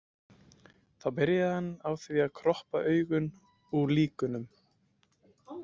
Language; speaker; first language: Icelandic; native; Icelandic